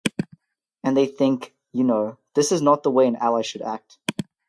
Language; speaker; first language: English; native; English